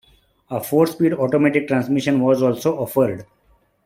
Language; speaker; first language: English; non-native, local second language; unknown